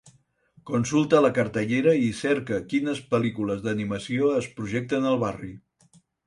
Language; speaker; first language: Catalan; non-native, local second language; Spanish